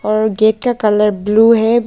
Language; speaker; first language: Hindi; non-native, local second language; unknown